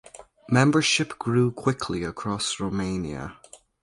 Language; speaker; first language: English; native; English